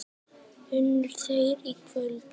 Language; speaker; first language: Icelandic; native; Icelandic